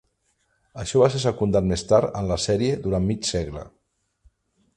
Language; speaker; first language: Catalan; non-native, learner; Spanish